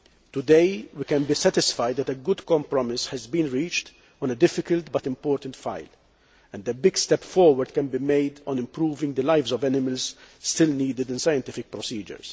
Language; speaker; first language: English; non-native, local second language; Maltese